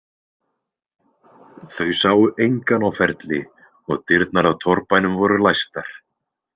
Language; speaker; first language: Icelandic; native; Icelandic